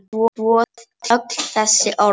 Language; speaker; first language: Icelandic; non-native, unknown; Polish